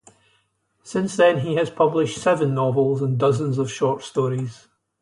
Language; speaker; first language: English; native; English